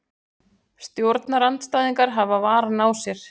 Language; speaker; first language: Icelandic; native; Icelandic